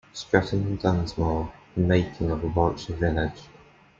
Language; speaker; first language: English; native; English